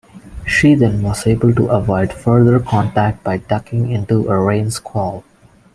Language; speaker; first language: English; non-native, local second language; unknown